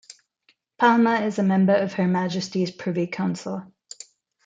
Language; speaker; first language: English; non-native, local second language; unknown